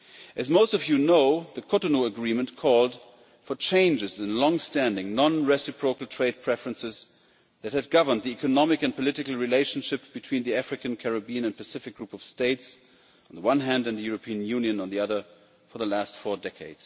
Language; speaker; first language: English; non-native, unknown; German